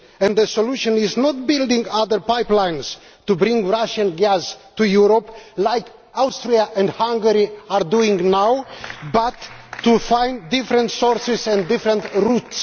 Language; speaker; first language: English; non-native, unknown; Romanian